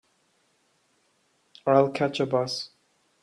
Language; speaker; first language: English; non-native, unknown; German